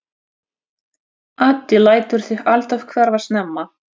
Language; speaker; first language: Icelandic; non-native, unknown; Russian